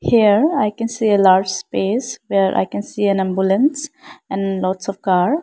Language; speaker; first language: English; non-native, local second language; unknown